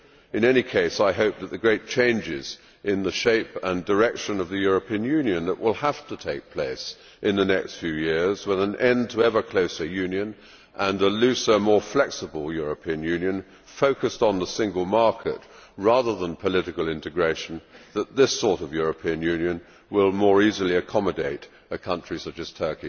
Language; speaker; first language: English; native; English